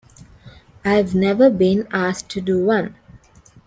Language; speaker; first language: English; non-native, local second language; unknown